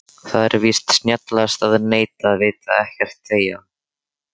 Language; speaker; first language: Icelandic; native; Icelandic